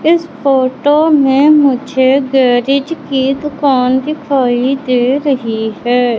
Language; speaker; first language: Hindi; native; Hindi